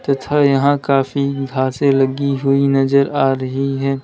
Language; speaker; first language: Hindi; native; Hindi